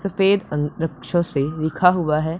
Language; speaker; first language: Hindi; non-native, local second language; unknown